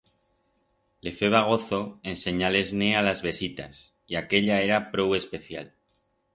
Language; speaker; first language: Aragonese; non-native, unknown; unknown